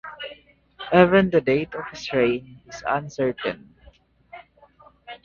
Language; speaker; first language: English; native; English